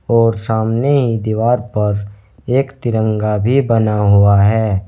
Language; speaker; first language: Hindi; native; Hindi